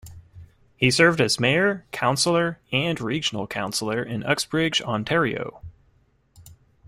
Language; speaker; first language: English; native; English